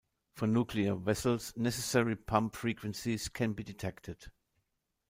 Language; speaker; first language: English; non-native, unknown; German